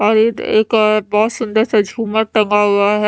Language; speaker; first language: Hindi; native; Hindi